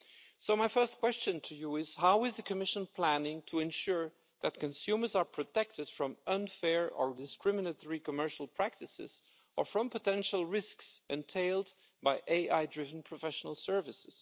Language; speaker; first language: English; non-native, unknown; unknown